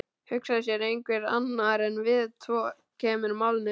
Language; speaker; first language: Icelandic; native; Icelandic